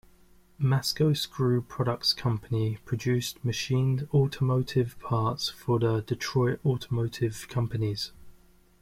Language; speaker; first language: English; native; English